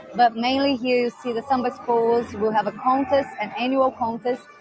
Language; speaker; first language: English; non-native, fluent; Portuguese